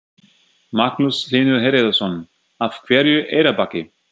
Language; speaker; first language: Icelandic; non-native, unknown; German